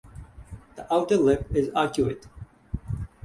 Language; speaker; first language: English; non-native, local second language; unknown